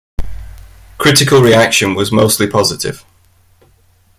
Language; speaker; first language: English; native; English